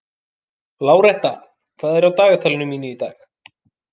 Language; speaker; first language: Icelandic; native; Icelandic